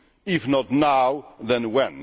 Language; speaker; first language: English; non-native, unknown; Polish